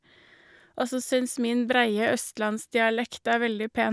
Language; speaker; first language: Norwegian; native; Norwegian